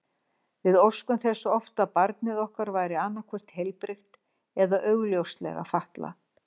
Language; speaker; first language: Icelandic; native; Icelandic